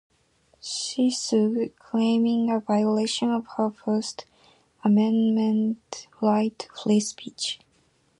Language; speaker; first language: English; non-native, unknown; Japanese